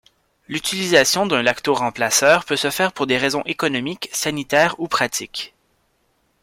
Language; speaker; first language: French; native; French